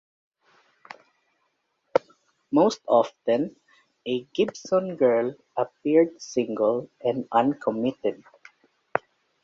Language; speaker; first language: English; native; English